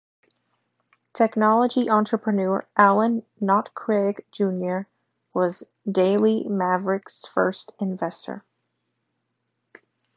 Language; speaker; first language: English; native; English